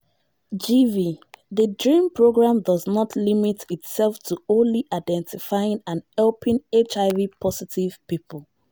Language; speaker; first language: English; non-native, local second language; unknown